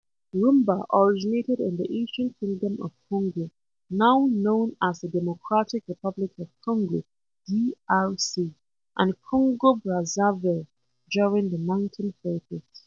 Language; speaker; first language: English; non-native, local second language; Hausa